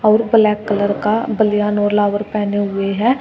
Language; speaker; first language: Hindi; native; Hindi